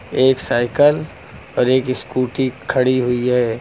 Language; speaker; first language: Hindi; native; Hindi